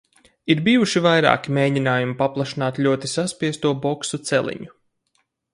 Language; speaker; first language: Latvian; native; Latvian